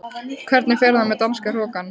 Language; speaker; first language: Icelandic; native; Icelandic